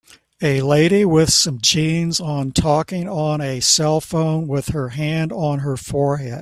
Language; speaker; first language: English; native; English